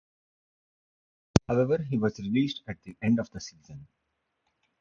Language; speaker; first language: English; non-native, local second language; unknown